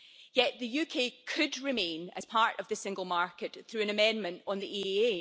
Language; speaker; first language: English; native; English